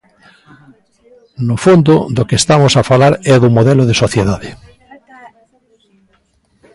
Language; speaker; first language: Galician; native; Galician